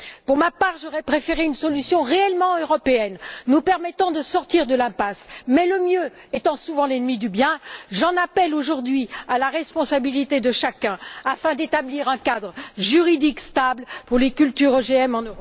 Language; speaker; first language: French; native; French